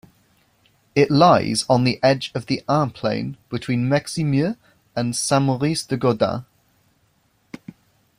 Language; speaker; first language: English; native; English